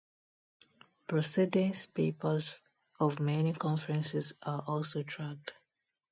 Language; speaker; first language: English; non-native, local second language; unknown